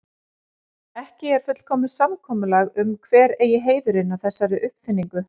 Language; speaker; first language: Icelandic; native; Icelandic